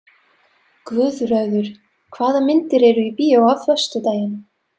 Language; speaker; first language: Icelandic; non-native, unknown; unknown